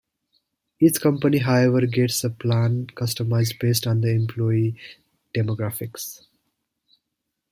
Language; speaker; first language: English; native; English